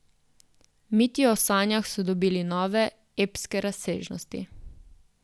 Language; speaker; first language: Slovenian; native; Slovenian